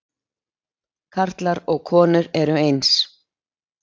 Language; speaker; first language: Icelandic; native; Icelandic